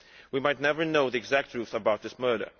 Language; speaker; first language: English; non-native, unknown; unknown